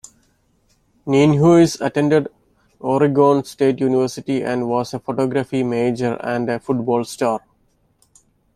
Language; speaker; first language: English; non-native, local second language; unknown